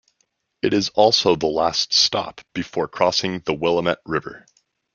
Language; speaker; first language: English; native; English